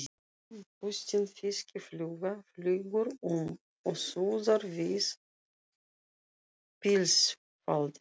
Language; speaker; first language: Icelandic; non-native, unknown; Russian